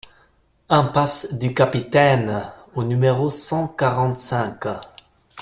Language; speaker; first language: French; non-native, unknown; German